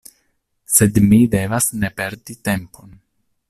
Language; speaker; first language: Esperanto; non-native, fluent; Italian